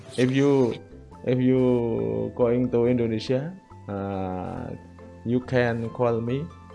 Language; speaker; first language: English; non-native, learner; Indonesian